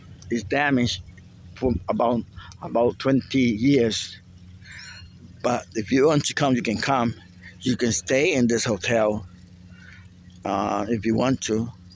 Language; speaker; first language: English; non-native, fluent; Spanish